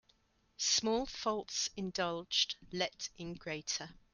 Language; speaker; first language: English; native; English